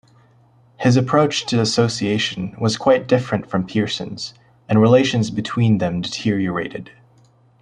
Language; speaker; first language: English; native; English